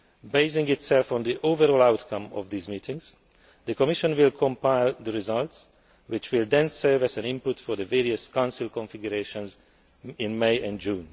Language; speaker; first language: English; non-native, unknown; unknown